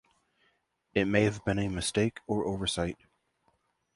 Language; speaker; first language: English; native; English